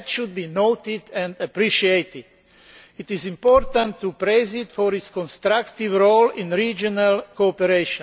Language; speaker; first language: English; non-native, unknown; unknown